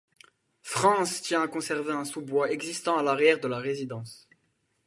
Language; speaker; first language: French; non-native, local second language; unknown